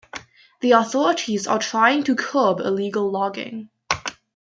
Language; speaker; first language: English; native; English